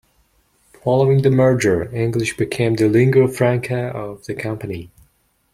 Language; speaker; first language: English; non-native, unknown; Mongolian